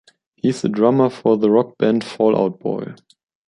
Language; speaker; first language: English; non-native, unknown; German